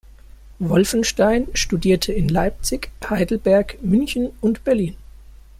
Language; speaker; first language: German; native; German